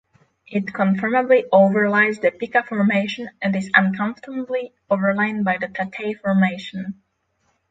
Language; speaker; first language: English; non-native, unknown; Polish